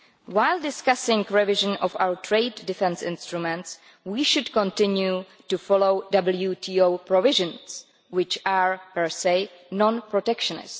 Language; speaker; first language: English; non-native, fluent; Czech